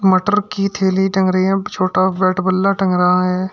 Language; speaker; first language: Hindi; native; Hindi